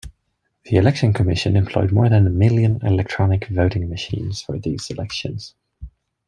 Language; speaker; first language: English; non-native, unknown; Swedish